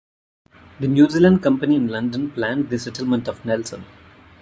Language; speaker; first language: English; non-native, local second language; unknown